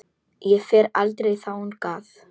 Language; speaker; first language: Icelandic; non-native, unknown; Polish